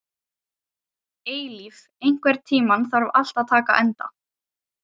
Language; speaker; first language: Icelandic; non-native, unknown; Ukrainian